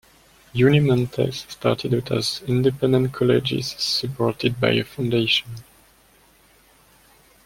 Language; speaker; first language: English; non-native, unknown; French